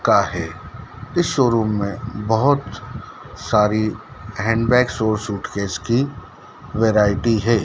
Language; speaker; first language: Hindi; native; Hindi